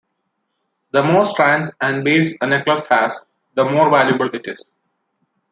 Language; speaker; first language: English; non-native, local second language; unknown